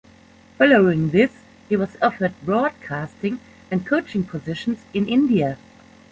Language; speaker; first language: English; non-native, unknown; German